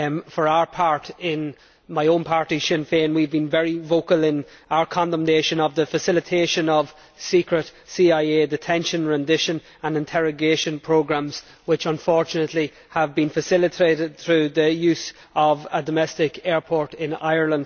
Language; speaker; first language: English; native; English